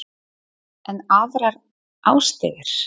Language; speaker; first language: Icelandic; non-native, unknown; Polish